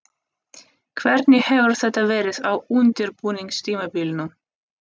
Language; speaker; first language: Icelandic; non-native, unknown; Russian